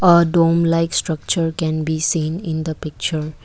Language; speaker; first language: English; non-native, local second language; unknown